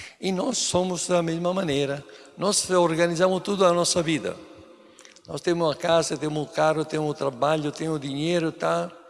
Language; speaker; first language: Portuguese; non-native, fluent; Italian